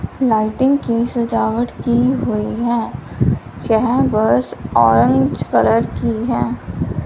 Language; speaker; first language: Hindi; non-native, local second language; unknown